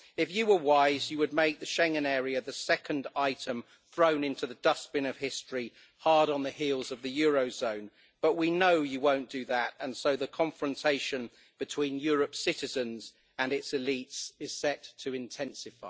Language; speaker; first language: English; native; English